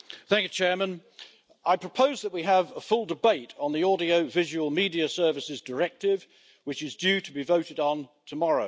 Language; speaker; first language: English; native; English